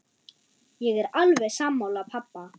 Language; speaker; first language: Icelandic; non-native, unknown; German